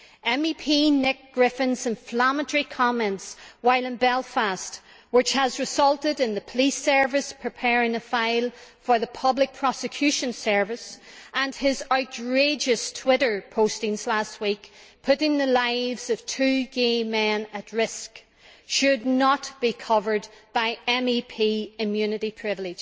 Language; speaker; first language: English; native; English